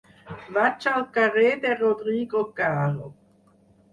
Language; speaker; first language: Catalan; non-native, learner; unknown